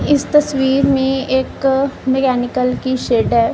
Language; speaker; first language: Hindi; non-native, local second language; Punjabi